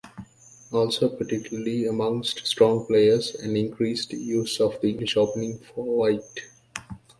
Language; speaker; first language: English; native; English